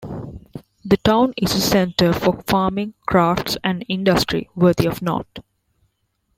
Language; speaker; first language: English; non-native, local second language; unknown